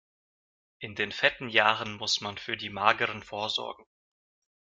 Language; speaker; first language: German; non-native, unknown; Russian